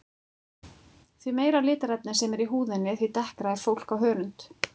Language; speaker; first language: Icelandic; native; Icelandic